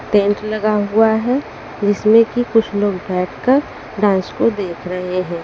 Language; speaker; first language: Hindi; native; Hindi